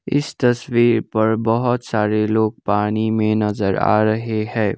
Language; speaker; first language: Hindi; non-native, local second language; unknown